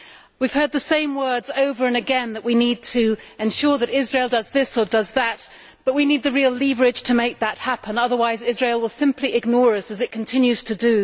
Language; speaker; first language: English; native; English